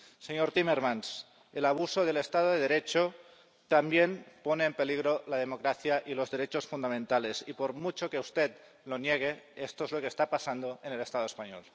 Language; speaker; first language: Spanish; non-native, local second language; Catalan